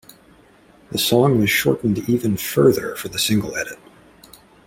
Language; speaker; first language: English; native; English